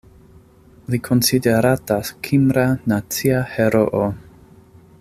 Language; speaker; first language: Esperanto; non-native, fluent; English